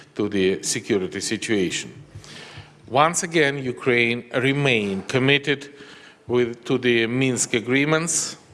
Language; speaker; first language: English; non-native, fluent; Ukrainian